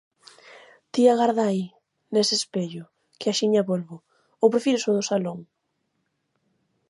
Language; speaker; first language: Galician; native; Galician